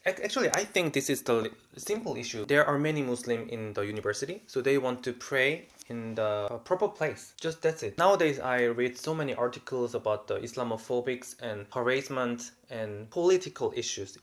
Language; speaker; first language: English; non-native, fluent; Korean